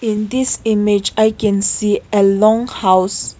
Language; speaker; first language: English; non-native, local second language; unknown